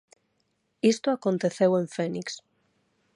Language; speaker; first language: Galician; non-native, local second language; Spanish